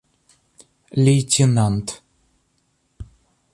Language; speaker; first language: Russian; native; Russian